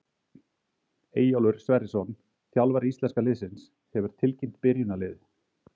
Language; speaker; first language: Icelandic; native; Icelandic